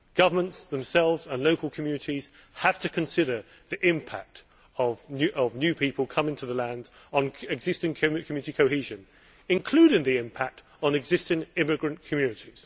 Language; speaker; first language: English; native; English